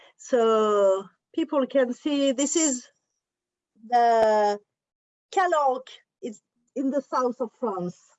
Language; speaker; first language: English; non-native, learner; French